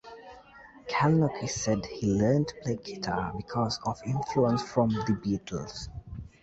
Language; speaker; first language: English; native; English